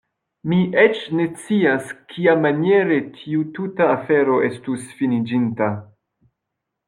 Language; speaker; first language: Esperanto; non-native, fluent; French